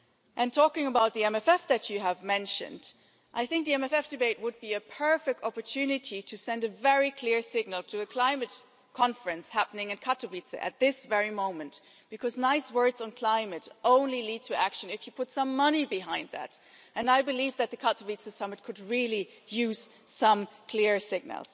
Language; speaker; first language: English; non-native, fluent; German